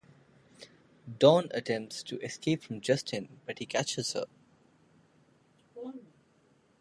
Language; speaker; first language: English; non-native, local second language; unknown